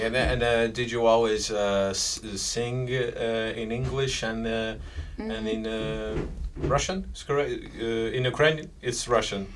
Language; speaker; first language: English; non-native, fluent; Portuguese